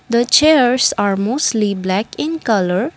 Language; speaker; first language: English; non-native, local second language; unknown